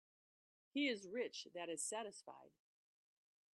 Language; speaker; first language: English; native; English